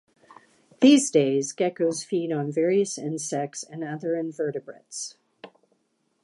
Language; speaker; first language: English; native; English